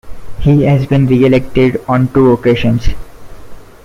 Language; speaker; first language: English; non-native, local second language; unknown